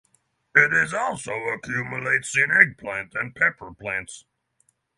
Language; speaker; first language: English; non-native, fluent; Norwegian